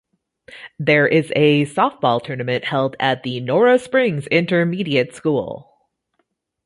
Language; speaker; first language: English; native; English